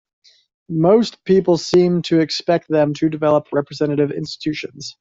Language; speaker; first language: English; native; English